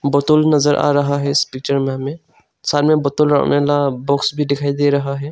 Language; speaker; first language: Hindi; non-native, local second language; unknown